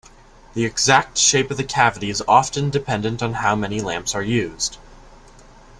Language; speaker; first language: English; native; English